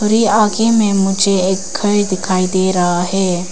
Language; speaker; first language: Hindi; non-native, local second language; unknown